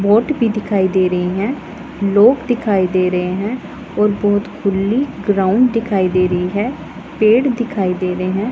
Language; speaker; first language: Hindi; non-native, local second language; Punjabi